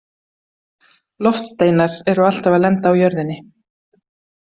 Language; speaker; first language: Icelandic; native; Icelandic